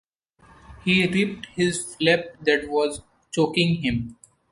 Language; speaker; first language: English; non-native, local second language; Marathi